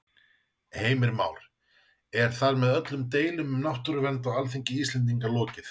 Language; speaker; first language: Icelandic; native; Icelandic